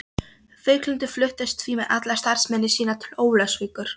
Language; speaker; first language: Icelandic; non-native, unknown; Polish